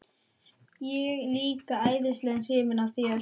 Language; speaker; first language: Icelandic; non-native, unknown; German